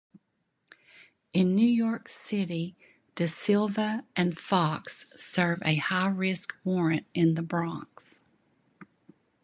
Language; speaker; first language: English; native; English